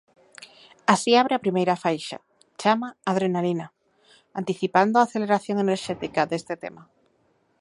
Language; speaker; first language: Galician; native; Galician